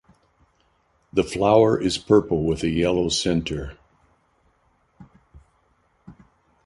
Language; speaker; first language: English; native; English